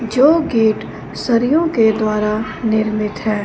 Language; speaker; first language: Hindi; non-native, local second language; Punjabi